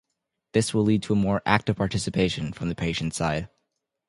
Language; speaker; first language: English; native; English